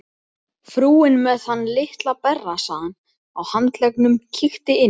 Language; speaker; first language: Icelandic; native; Icelandic